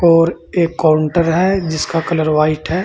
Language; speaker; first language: Hindi; native; Hindi